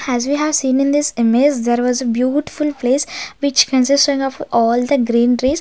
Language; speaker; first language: English; non-native, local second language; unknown